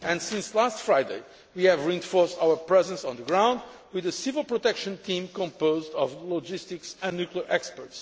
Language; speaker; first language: English; non-native, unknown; Portuguese